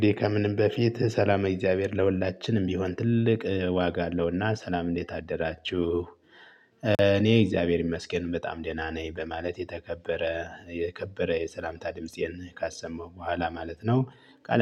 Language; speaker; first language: Amharic; native; Amharic